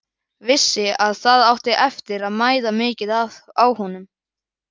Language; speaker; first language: Icelandic; native; Icelandic